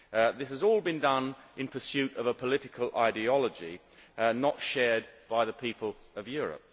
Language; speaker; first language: English; native; English